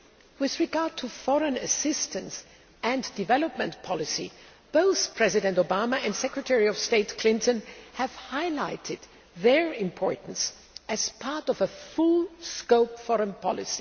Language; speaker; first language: English; non-native, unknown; German